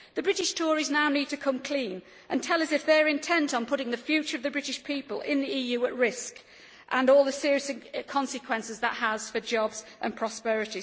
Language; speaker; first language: English; native; English